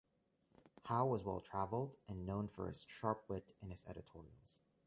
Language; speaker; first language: English; native; English